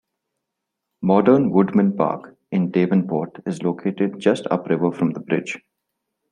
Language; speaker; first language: English; non-native, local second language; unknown